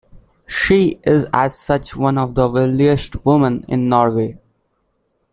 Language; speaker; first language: English; non-native, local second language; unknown